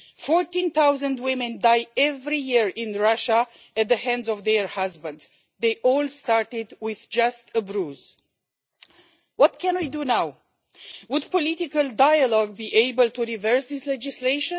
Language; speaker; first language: English; non-native, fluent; Romanian